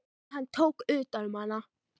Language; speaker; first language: Icelandic; native; Icelandic